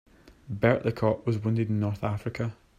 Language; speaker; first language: English; native; English